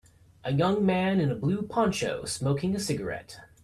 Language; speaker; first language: English; native; English